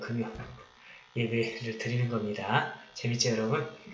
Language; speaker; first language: Korean; native; Korean